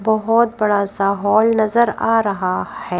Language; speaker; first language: Hindi; native; Hindi